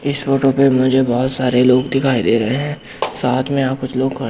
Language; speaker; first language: Hindi; native; Hindi